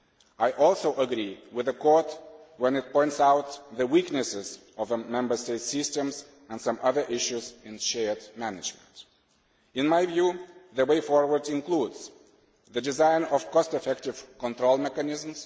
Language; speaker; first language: English; non-native, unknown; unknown